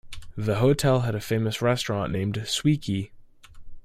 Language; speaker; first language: English; native; English